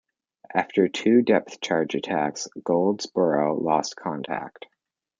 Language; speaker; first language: English; native; English